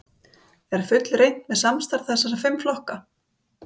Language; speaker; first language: Icelandic; native; Icelandic